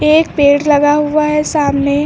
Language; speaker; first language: Hindi; native; Hindi